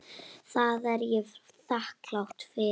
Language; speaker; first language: Icelandic; native; Icelandic